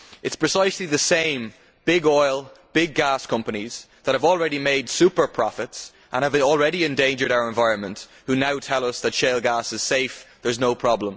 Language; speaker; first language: English; native; English